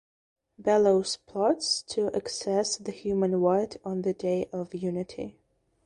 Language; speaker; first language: English; non-native, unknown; Belarusian